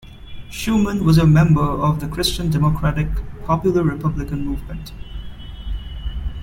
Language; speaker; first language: English; non-native, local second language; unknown